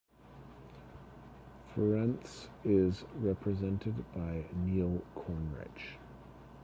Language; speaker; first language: English; native; English